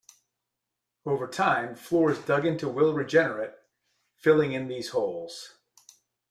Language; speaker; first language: English; native; English